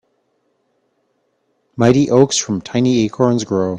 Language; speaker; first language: English; native; English